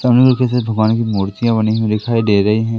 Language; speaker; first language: Hindi; native; Hindi